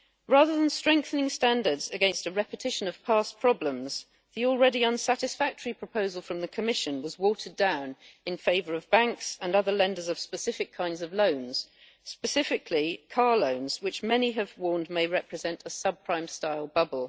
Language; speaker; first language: English; native; English